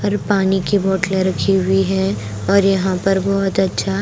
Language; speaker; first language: Hindi; non-native, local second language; Punjabi